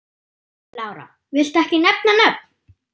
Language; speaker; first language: Icelandic; non-native, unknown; German